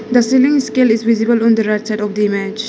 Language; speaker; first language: English; non-native, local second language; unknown